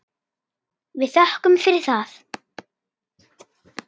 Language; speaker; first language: Icelandic; native; Icelandic